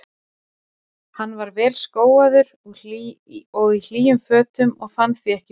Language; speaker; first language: Icelandic; native; Icelandic